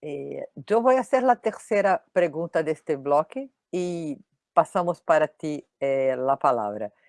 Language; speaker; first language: Spanish; non-native, related language; Portuguese